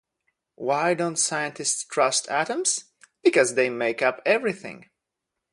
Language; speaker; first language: English; non-native, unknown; Polish